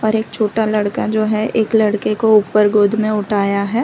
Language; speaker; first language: Hindi; non-native, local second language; Gujarati